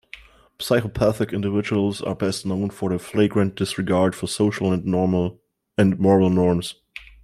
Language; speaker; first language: English; non-native, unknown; German